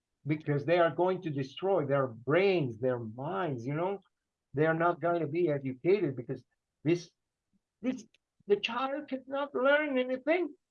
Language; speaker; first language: English; non-native, fluent; Spanish